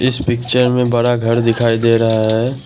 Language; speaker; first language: Hindi; non-native, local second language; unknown